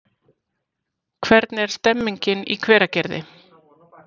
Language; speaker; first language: Icelandic; native; Icelandic